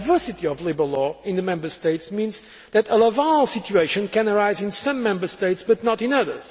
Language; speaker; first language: English; non-native, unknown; Portuguese